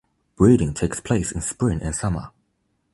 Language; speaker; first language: English; non-native, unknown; Chinese